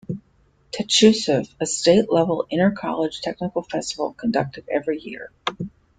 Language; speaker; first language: English; native; English